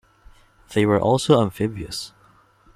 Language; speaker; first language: English; non-native, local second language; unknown